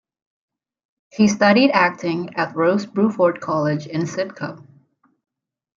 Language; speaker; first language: English; native; English